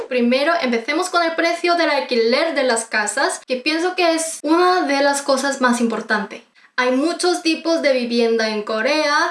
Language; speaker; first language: Spanish; non-native, fluent; Korean